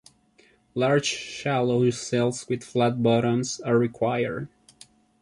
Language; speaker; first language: English; non-native, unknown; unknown